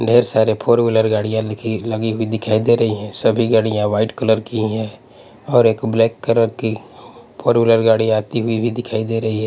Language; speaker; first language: Hindi; non-native, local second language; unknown